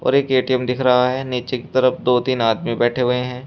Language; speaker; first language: Hindi; native; Hindi